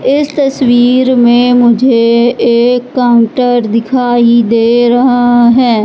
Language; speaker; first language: Hindi; native; Hindi